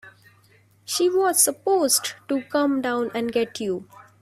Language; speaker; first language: English; non-native, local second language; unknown